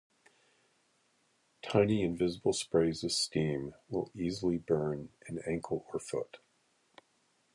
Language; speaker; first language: English; native; English